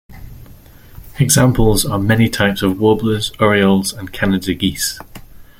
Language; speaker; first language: English; native; English